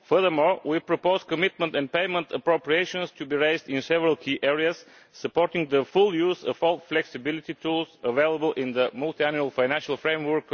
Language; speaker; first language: English; non-native, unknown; Bulgarian